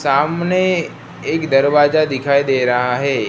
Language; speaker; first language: Hindi; non-native, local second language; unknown